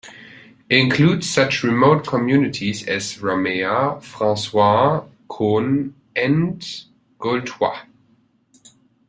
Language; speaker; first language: English; non-native, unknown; German